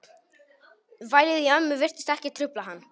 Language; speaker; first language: Icelandic; non-native, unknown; Polish